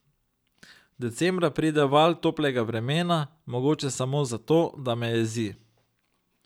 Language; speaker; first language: Slovenian; native; Slovenian